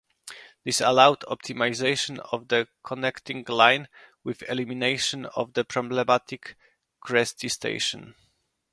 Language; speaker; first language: English; non-native, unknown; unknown